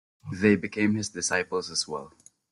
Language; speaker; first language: English; non-native, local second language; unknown